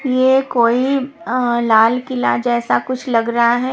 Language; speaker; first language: Hindi; non-native, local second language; Punjabi